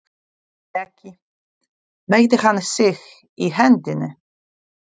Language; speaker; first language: Icelandic; non-native, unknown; Polish